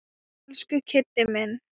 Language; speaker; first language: Icelandic; non-native, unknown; Thai